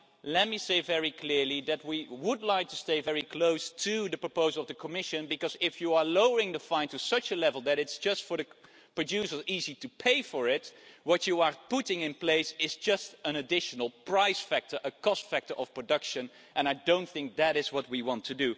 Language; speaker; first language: English; non-native, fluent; Dutch